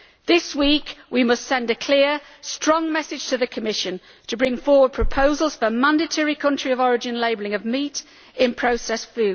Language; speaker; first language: English; native; English